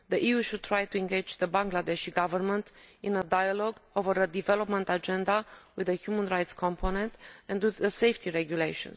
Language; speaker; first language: English; non-native, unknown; Romanian